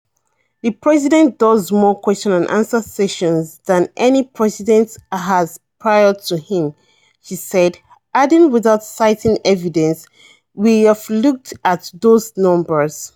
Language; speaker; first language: English; non-native, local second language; Yoruba